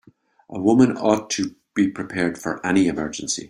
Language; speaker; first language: English; native; English